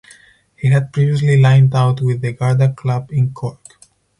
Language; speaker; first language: English; non-native, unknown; Spanish